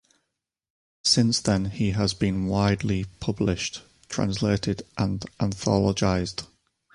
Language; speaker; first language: English; native; English